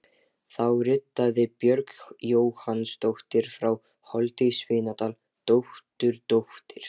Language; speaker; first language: Icelandic; non-native, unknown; Lithuanian